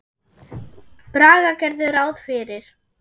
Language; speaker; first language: Icelandic; non-native, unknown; German